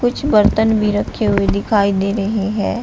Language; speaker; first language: Hindi; native; Hindi